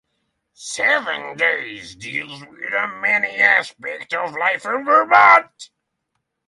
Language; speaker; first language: English; non-native, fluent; Norwegian